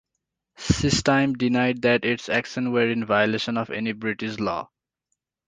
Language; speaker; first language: English; non-native, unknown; Nepali